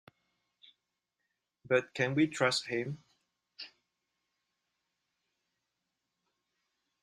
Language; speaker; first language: English; non-native, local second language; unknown